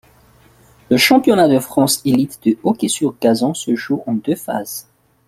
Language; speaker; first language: French; non-native, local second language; Malagasy